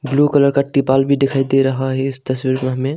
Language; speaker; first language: Hindi; non-native, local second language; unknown